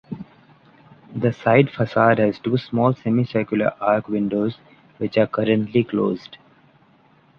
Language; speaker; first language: English; non-native, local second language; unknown